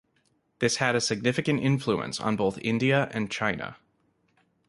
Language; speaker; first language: English; native; English